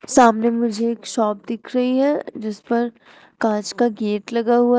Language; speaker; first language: Hindi; native; Hindi